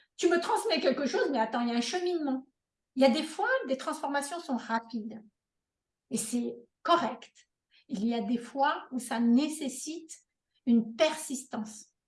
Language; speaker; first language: French; non-native, local second language; Malagasy